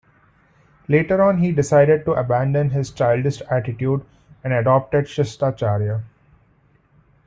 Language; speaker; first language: English; non-native, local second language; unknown